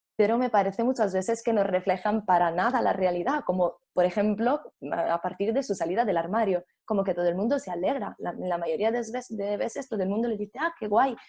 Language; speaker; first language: Spanish; non-native, fluent; Italian